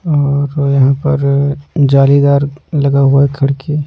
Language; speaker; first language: Hindi; non-native, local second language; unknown